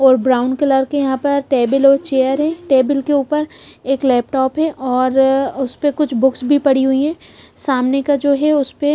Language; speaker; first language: Hindi; non-native, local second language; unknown